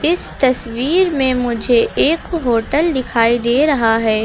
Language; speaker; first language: Hindi; native; Hindi